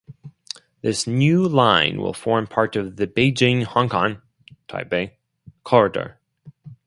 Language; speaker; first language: English; non-native, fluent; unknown